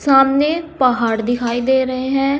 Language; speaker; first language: Hindi; native; Hindi